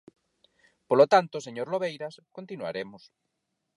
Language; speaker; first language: Galician; non-native, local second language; Spanish